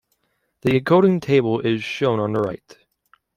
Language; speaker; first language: English; native; English